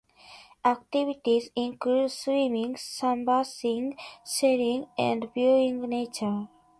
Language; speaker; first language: English; non-native, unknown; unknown